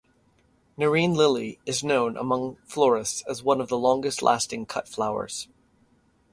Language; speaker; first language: English; native; English